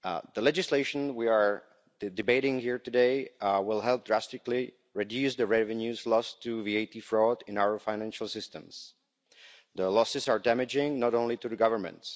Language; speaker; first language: English; non-native, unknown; Czech